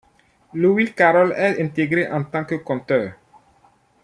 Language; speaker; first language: French; non-native, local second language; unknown